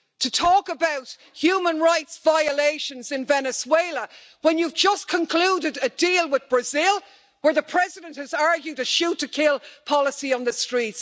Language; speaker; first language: English; native; English